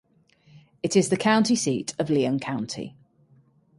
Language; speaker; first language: English; native; English